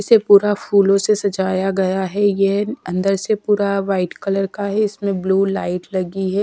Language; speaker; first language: Hindi; non-native, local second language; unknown